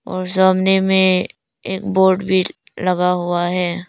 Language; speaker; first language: Hindi; non-native, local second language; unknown